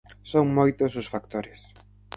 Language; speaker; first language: Galician; native; Galician